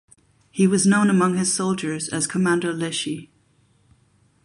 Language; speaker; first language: English; non-native, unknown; German